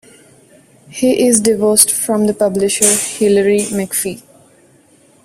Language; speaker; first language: English; non-native, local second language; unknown